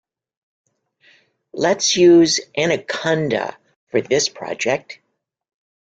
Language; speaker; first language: English; native; English